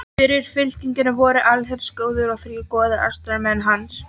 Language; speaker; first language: Icelandic; non-native, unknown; Polish